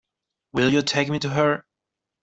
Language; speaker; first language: English; non-native, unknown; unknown